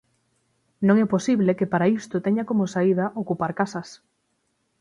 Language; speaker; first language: Galician; native; Galician